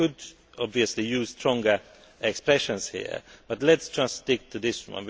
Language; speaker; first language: English; non-native, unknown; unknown